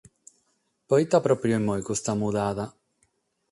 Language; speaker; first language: Sardinian; non-native, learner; Catalan